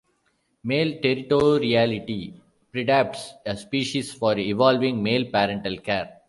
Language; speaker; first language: English; non-native, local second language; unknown